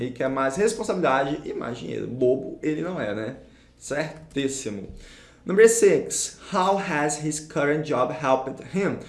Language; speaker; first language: English; non-native, fluent; Portuguese